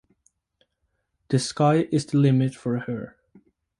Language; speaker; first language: English; native; English